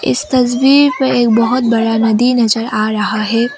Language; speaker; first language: Hindi; non-native, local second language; Assamese